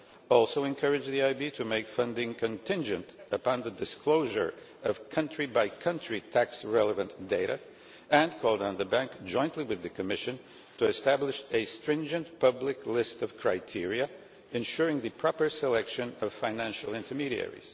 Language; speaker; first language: English; non-native, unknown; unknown